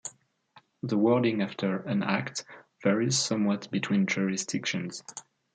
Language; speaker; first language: English; non-native, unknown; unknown